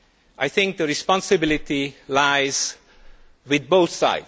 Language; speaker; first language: English; non-native, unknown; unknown